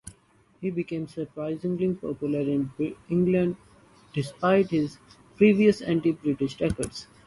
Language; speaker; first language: English; non-native, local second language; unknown